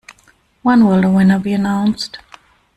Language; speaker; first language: English; non-native, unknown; German